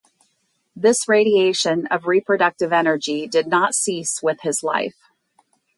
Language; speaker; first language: English; native; English